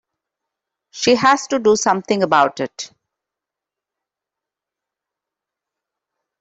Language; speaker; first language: English; non-native, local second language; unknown